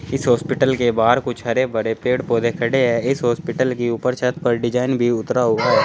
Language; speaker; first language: Hindi; native; Hindi